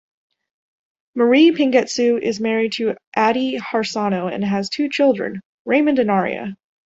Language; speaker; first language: English; native; English